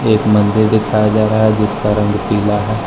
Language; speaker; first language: Hindi; non-native, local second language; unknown